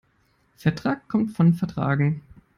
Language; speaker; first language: English; non-native, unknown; German